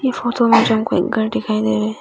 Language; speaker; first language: Hindi; non-native, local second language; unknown